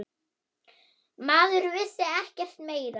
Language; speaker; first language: Icelandic; non-native, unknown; German